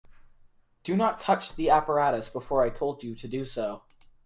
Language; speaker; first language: English; native; English